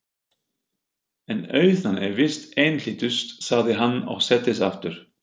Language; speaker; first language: Icelandic; non-native, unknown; German